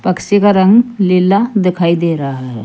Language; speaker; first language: Hindi; native; Hindi